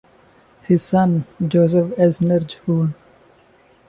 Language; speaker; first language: English; non-native, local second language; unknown